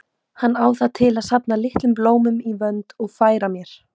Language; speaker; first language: Icelandic; native; Icelandic